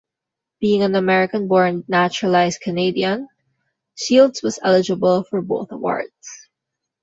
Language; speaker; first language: English; non-native, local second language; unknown